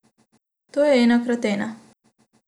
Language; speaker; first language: Slovenian; non-native, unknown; Macedonian